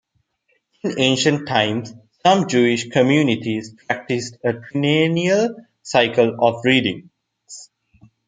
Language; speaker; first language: English; non-native, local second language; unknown